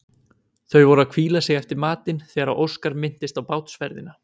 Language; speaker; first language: Icelandic; native; Icelandic